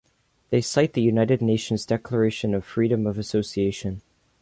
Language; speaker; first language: English; native; English